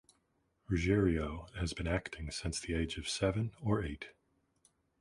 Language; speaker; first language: English; native; English